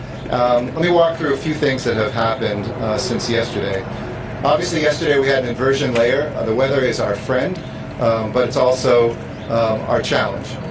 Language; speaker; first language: English; native; English